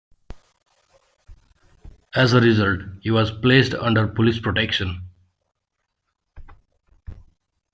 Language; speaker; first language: English; native; English